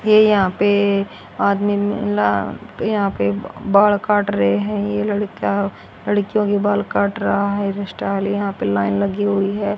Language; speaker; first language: Hindi; native; Hindi